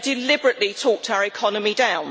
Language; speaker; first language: English; native; English